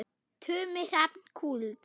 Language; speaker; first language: Icelandic; non-native, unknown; German